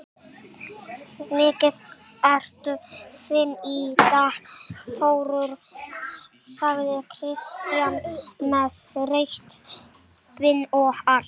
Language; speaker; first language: Icelandic; native; Icelandic